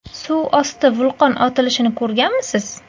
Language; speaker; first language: Uzbek; native; Uzbek